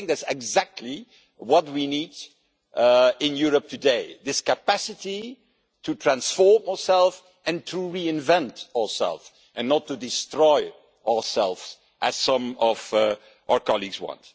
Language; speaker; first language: English; non-native, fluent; Dutch